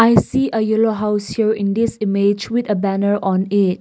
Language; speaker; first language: English; non-native, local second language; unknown